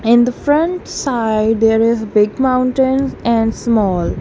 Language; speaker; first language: English; non-native, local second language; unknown